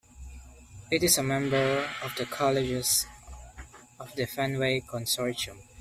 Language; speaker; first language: English; non-native, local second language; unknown